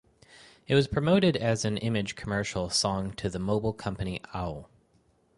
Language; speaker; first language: English; native; English